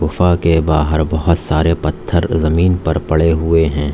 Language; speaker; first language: Hindi; native; Hindi